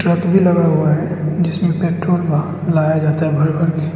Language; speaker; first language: Hindi; non-native, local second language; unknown